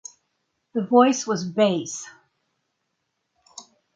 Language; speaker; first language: English; native; English